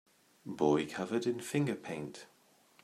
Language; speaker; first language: English; native; English